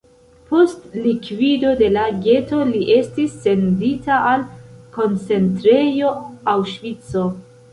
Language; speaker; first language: Esperanto; non-native, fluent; Central Kurdish